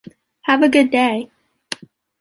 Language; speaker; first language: English; native; English